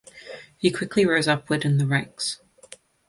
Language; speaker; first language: English; native; English